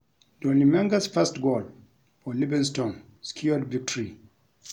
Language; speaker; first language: English; non-native, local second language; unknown